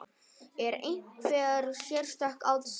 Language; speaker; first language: Icelandic; non-native, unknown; Vietnamese